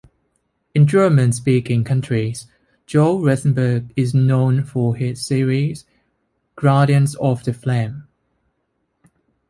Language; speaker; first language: English; non-native, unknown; Thai